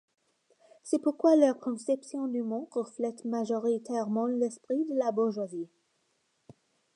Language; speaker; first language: French; non-native, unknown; English